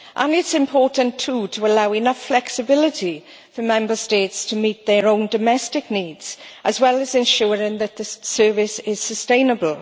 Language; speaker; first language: English; native; English